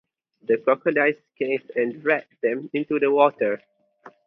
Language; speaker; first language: English; non-native, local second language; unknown